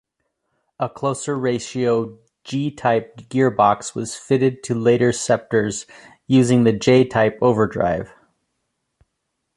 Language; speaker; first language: English; native; English